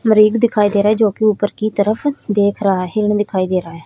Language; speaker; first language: Hindi; native; Hindi